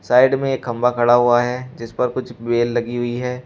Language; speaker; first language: Hindi; native; Hindi